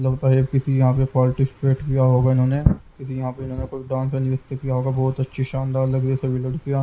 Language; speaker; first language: Hindi; native; Hindi